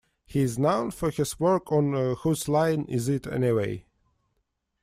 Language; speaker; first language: English; non-native, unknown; Russian